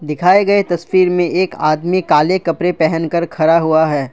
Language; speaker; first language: Hindi; non-native, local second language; Assamese